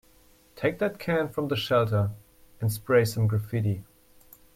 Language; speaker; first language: English; native; English